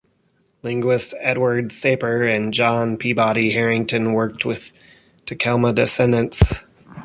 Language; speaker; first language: English; native; English